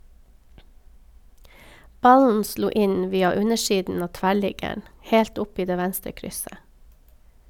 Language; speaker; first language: Norwegian; native; Norwegian